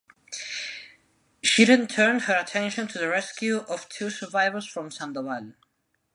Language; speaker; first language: English; non-native, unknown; Spanish